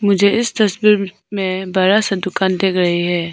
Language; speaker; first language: Hindi; non-native, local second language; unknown